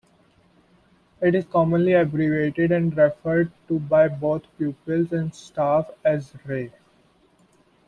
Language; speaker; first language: English; non-native, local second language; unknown